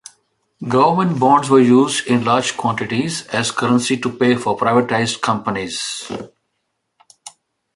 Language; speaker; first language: English; non-native, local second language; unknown